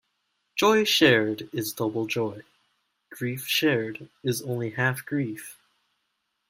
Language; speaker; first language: English; native; English